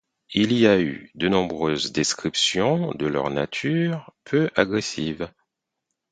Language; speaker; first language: French; non-native, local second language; Haitian Creole